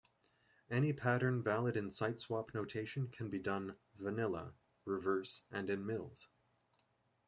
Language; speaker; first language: English; native; English